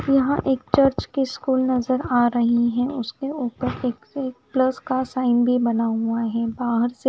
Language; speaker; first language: Hindi; non-native, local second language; Punjabi